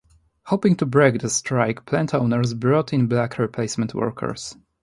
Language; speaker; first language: English; non-native, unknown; Polish